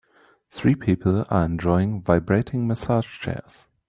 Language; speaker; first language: English; non-native, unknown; German